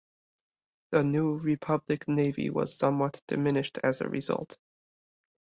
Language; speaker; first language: English; native; English